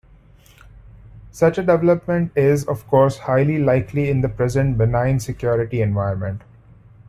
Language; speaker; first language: English; non-native, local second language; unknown